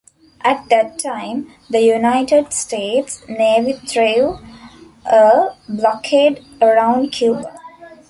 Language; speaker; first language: English; non-native, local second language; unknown